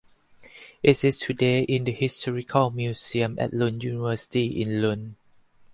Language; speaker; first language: English; non-native, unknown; Thai